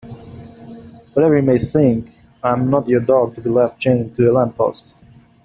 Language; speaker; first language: English; non-native, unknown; German